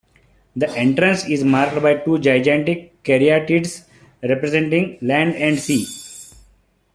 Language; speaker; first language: English; non-native, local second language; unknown